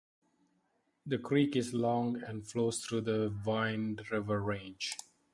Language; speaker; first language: English; non-native, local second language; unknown